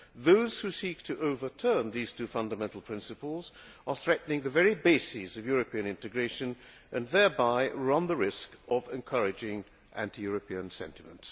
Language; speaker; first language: English; non-native, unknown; Hungarian